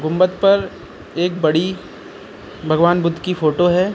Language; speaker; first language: Hindi; native; Hindi